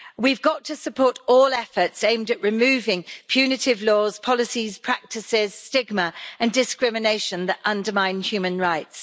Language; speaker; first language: English; native; English